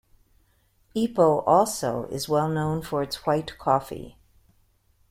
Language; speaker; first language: English; native; English